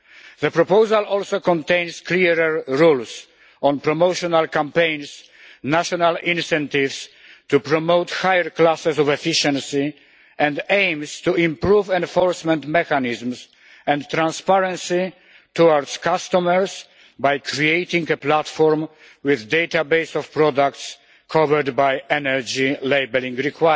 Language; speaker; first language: English; non-native, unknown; Polish